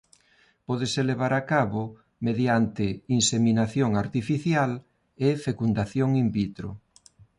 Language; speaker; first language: Galician; non-native, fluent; Spanish